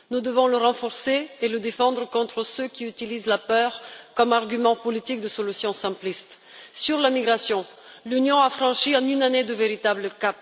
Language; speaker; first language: French; non-native, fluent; Bulgarian